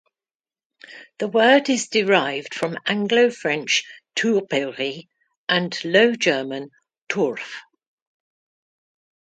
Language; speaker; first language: English; native; English